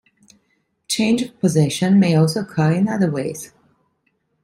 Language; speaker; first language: English; non-native, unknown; Italian